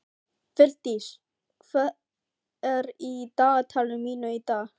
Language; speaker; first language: Icelandic; non-native, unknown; Filipino